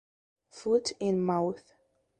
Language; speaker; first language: English; non-native, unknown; Belarusian